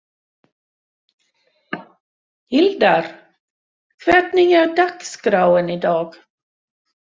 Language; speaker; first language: Icelandic; non-native, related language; Swedish